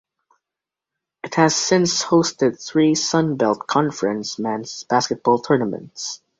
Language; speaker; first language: English; native; English